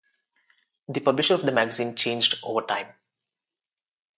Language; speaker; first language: English; non-native, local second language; Telugu